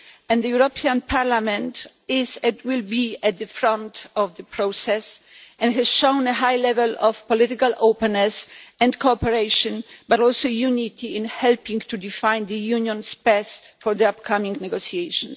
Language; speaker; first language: English; non-native, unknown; Polish